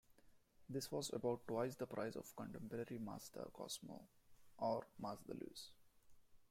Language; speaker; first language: English; non-native, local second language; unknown